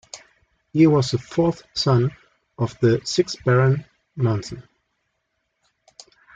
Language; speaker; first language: English; non-native, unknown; German